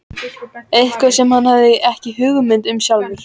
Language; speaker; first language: Icelandic; native; Icelandic